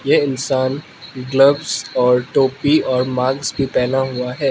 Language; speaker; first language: Hindi; non-native, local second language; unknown